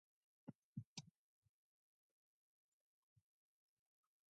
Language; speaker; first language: English; non-native, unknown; Mongolian